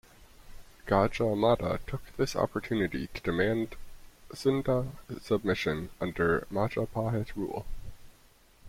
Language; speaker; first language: English; native; English